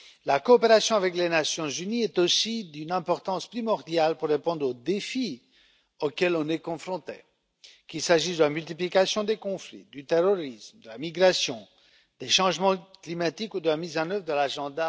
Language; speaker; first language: French; non-native, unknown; Romanian